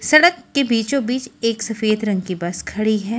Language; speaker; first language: Hindi; native; Hindi